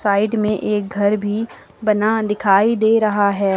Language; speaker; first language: Hindi; native; Hindi